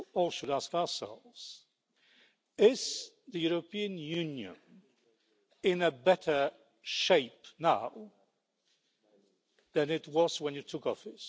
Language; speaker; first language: English; non-native, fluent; Polish